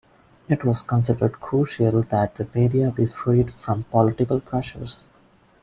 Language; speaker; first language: English; non-native, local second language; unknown